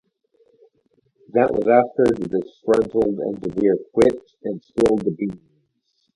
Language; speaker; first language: English; native; English